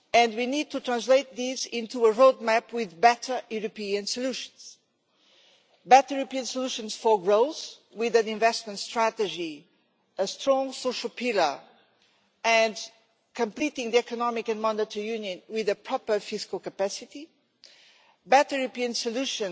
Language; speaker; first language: English; non-native, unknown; Portuguese